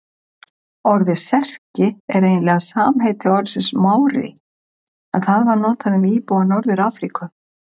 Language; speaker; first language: Icelandic; native; Icelandic